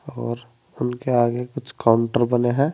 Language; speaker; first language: Hindi; native; Hindi